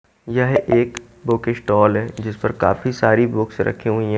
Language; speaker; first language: Hindi; native; Hindi